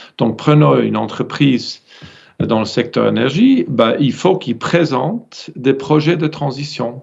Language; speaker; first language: French; non-native, fluent; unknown